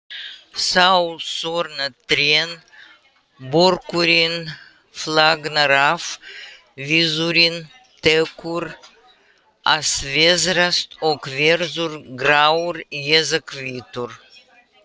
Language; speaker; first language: Icelandic; non-native, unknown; Russian